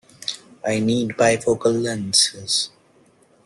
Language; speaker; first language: English; non-native, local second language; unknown